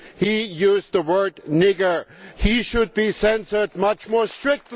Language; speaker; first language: English; non-native, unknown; German